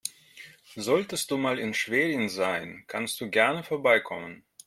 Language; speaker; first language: German; non-native, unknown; Russian